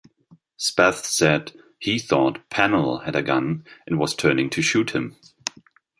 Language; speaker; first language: English; non-native, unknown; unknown